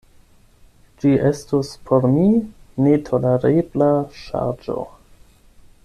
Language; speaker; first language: Esperanto; non-native, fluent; German